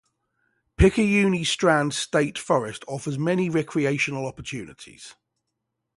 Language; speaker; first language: English; native; English